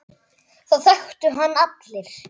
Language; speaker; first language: Icelandic; native; Icelandic